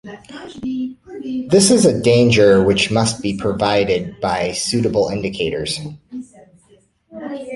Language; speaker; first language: English; native; English